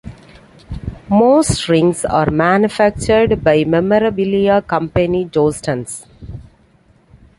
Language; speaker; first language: English; non-native, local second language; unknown